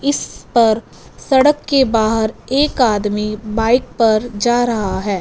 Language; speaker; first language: Hindi; non-native, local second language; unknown